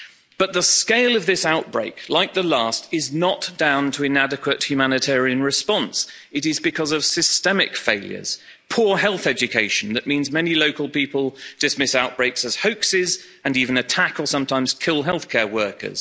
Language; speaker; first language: English; native; English